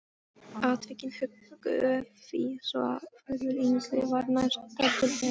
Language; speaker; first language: Icelandic; non-native, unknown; Polish